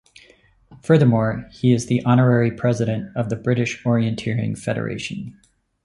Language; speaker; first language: English; native; English